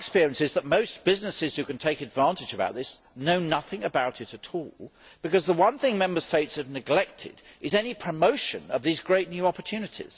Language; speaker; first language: English; native; English